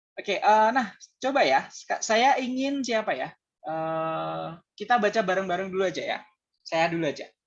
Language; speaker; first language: Indonesian; native; Indonesian